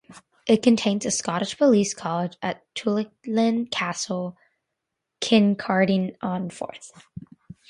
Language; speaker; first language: English; native; English